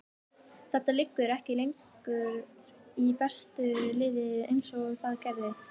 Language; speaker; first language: Icelandic; native; Icelandic